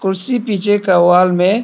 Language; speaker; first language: Hindi; early bilingual, other home language; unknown